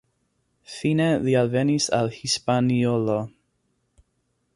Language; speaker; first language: Esperanto; non-native, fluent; English